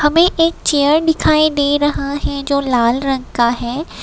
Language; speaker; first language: Hindi; non-native, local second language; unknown